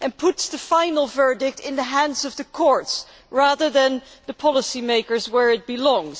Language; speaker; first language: English; non-native, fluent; Dutch